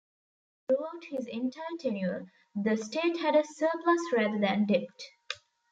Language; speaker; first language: English; non-native, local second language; Tamil